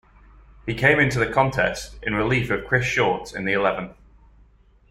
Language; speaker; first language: English; native; English